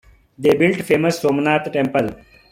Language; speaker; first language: English; non-native, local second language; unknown